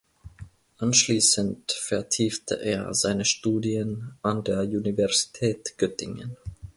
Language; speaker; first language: German; non-native, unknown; Finnish